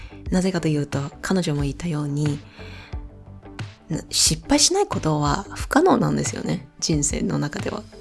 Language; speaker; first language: Japanese; non-native, fluent; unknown